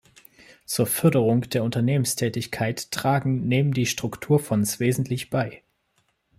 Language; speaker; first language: German; native; German